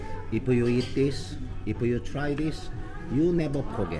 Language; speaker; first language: English; non-native, learner; Korean